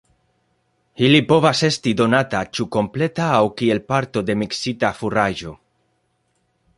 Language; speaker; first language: Esperanto; non-native, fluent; Spanish